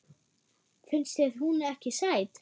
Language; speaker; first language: Icelandic; non-native, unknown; German